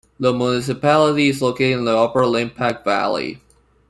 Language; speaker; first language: English; non-native, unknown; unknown